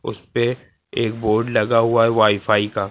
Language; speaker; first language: Hindi; native; Hindi